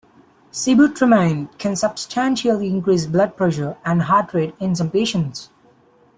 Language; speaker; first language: English; non-native, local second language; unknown